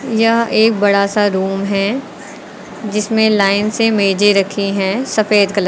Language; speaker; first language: Hindi; native; Hindi